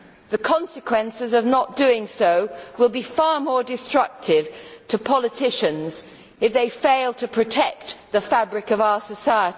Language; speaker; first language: English; native; English